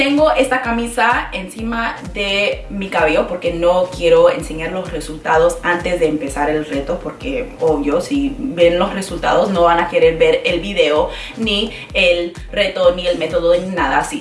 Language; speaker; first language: Spanish; early bilingual, other home language; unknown